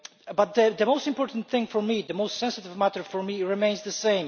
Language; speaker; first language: English; non-native, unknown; Polish